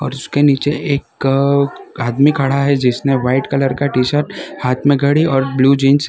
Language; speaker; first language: Hindi; non-native, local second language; Gujarati